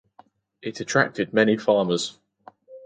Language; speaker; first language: English; native; English